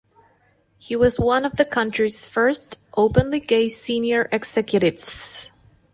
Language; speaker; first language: English; non-native, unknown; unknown